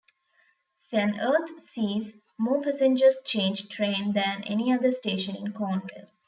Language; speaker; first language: English; non-native, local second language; Tamil